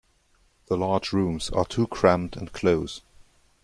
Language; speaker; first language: English; non-native, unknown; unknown